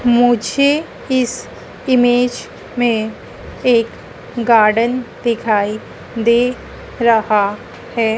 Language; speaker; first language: Hindi; native; Hindi